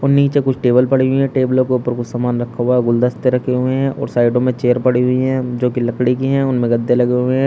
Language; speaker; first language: Hindi; native; Hindi